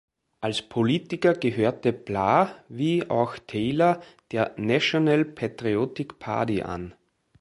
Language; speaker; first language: German; native; German